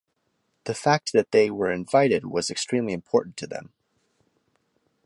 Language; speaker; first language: English; native; English